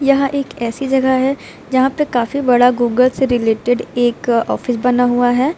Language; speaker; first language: Hindi; native; Hindi